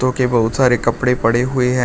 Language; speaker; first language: Hindi; native; Hindi